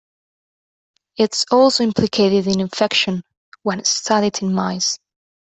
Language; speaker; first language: English; non-native, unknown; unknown